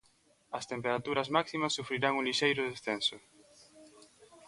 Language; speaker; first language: Galician; non-native, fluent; Spanish